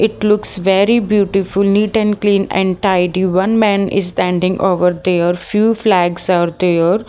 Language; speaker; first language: English; non-native, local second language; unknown